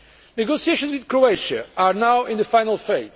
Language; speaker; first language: English; non-native, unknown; Portuguese